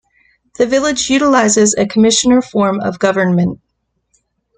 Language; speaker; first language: English; native; English